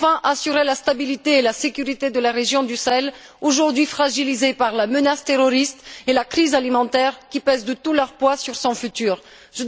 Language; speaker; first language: French; non-native, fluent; Bulgarian